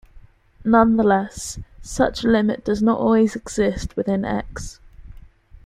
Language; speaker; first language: English; native; English